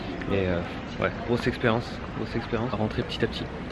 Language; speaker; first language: French; native; French